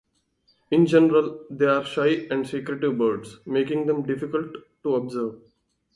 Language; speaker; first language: English; non-native, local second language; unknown